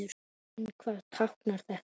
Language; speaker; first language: Icelandic; native; Icelandic